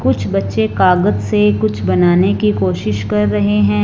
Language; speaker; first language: Hindi; non-native, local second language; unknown